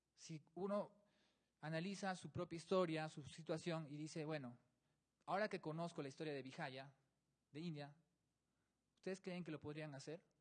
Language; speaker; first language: Spanish; native; Spanish